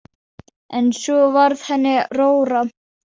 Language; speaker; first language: Icelandic; non-native, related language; Danish